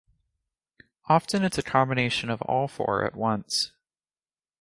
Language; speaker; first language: English; native; English